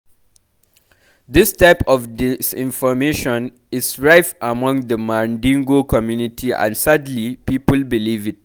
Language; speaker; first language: English; non-native, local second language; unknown